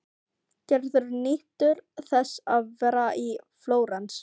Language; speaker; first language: Icelandic; non-native, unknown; Filipino